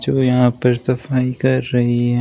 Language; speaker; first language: Hindi; native; Hindi